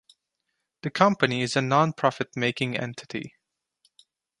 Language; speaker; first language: English; non-native, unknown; Turkish